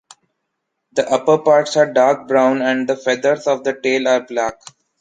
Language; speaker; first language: English; non-native, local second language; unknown